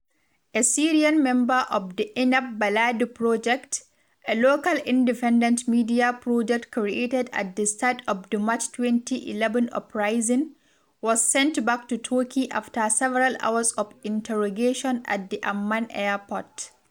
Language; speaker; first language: English; non-native, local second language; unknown